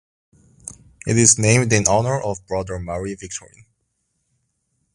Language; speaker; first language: English; non-native, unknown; Korean